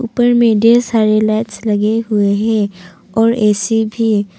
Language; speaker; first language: Hindi; non-native, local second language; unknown